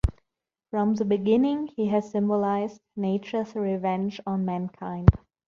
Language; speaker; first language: English; non-native, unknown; German